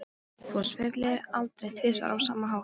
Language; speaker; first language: Icelandic; non-native, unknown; Polish